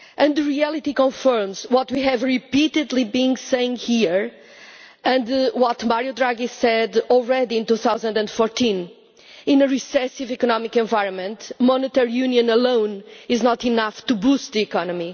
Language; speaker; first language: English; non-native, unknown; Portuguese